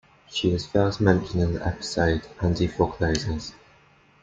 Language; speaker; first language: English; native; English